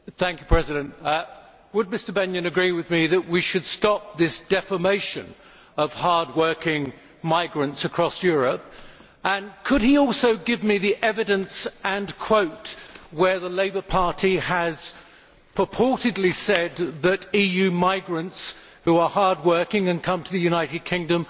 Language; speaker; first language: English; native; English